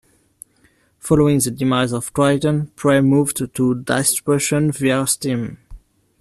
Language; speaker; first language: English; non-native, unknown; French